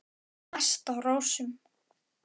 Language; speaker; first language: Icelandic; native; Icelandic